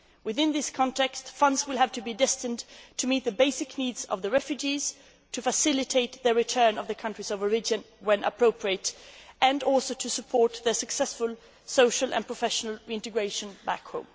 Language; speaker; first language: English; non-native, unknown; Swedish